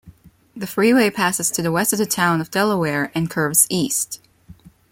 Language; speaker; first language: English; non-native, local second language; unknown